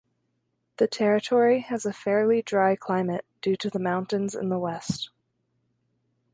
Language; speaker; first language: English; native; English